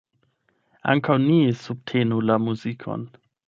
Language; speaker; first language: Esperanto; non-native, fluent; German